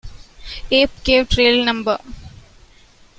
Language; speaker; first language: English; non-native, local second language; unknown